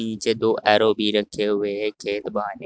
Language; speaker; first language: Hindi; native; Hindi